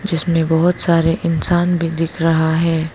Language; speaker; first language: Hindi; non-native, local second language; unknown